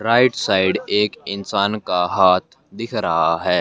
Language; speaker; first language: Hindi; native; Hindi